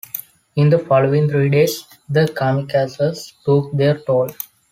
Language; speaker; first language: English; non-native, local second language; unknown